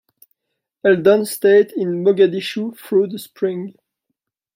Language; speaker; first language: English; non-native, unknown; French